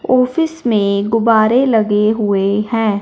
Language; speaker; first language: Hindi; non-native, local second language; Punjabi